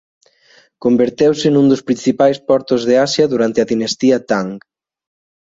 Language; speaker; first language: Galician; native; Galician